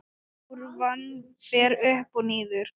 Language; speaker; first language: Icelandic; non-native, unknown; Thai